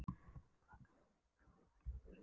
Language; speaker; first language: Icelandic; non-native, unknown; Polish